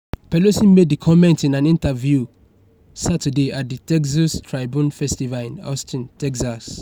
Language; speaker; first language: English; non-native, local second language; Yoruba